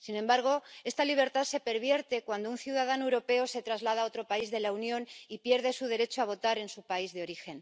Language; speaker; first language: Spanish; native; Spanish